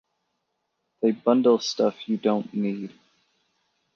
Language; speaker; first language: English; native; English